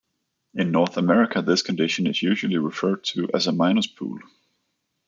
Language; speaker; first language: English; non-native, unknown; Danish